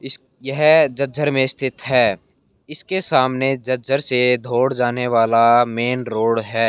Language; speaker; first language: Hindi; native; Hindi